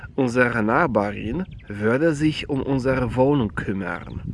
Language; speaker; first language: German; non-native, fluent; Polish